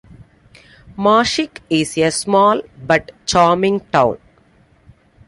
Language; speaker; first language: English; non-native, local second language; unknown